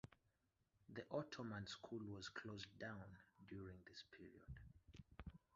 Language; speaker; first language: English; non-native, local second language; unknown